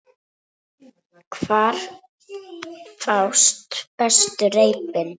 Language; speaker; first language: Icelandic; native; Icelandic